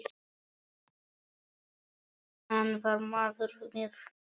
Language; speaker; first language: Icelandic; non-native, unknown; Polish